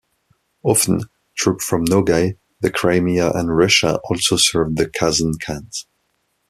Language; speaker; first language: English; non-native, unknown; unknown